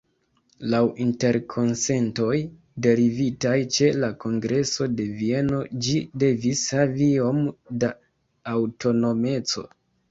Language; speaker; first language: Esperanto; non-native, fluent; Kinyarwanda